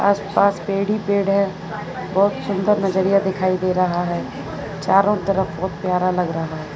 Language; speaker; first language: Hindi; non-native, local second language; Gujarati